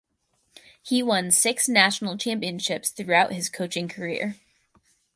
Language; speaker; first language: English; native; English